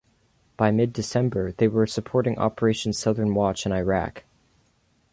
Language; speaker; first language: English; native; English